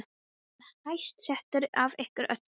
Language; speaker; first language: Icelandic; non-native, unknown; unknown